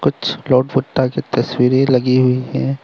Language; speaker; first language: Hindi; non-native, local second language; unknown